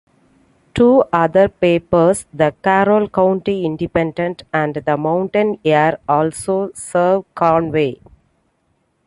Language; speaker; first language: English; non-native, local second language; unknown